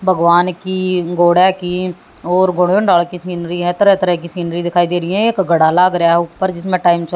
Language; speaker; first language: Hindi; native; Hindi